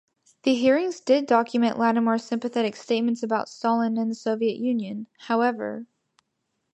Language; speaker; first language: English; native; English